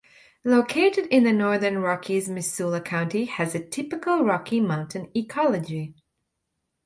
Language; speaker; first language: English; non-native, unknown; Latvian